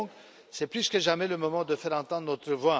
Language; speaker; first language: French; non-native, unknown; Romanian